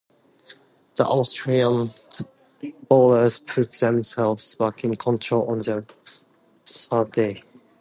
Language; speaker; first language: English; non-native, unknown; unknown